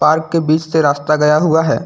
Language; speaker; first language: Hindi; native; Hindi